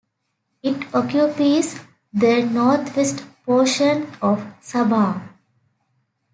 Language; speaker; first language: English; native; English